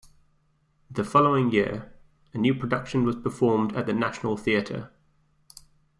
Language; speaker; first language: English; native; English